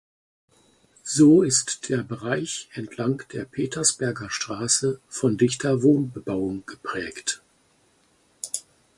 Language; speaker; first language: German; native; German